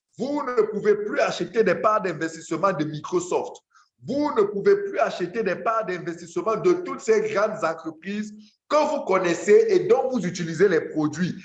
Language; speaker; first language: French; non-native, local second language; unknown